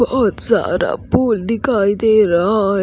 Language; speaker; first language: Hindi; native; Hindi